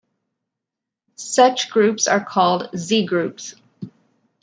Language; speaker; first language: English; native; English